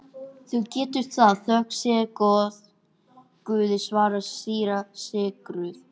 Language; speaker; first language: Icelandic; non-native, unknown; English